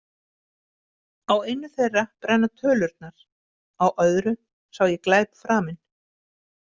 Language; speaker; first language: Icelandic; native; Icelandic